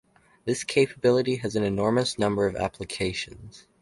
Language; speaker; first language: English; native; English